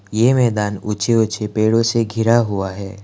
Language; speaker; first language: Hindi; non-native, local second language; Assamese